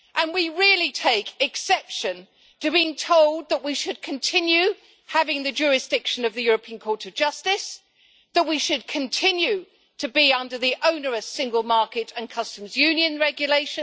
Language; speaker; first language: English; native; English